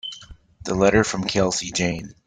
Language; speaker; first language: English; native; English